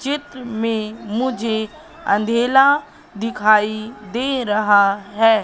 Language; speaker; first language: Hindi; native; Hindi